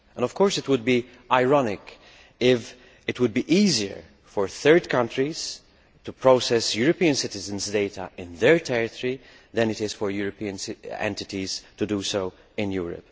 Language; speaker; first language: English; non-native, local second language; Maltese